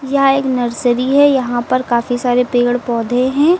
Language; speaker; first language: Hindi; native; Hindi